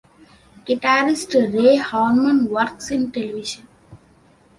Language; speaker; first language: English; non-native, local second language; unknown